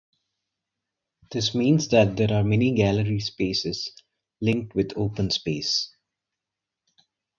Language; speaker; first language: English; non-native, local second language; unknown